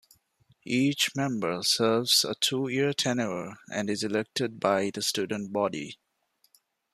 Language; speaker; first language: English; non-native, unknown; Divehi